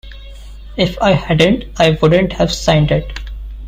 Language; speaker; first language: English; non-native, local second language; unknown